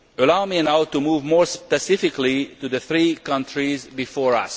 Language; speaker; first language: English; non-native, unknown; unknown